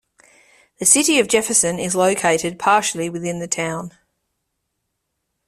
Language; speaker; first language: English; native; English